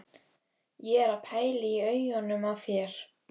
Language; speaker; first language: Icelandic; native; Icelandic